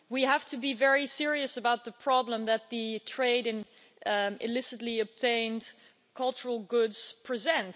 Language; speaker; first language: English; non-native, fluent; Dutch